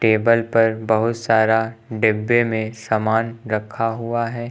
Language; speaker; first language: Hindi; native; Hindi